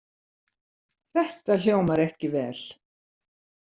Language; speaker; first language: Icelandic; native; Icelandic